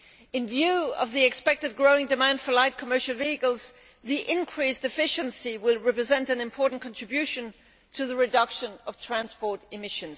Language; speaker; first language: English; non-native, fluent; Danish